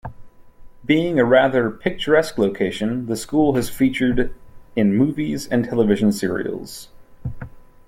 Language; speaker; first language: English; native; English